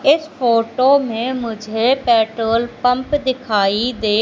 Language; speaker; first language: Hindi; native; Hindi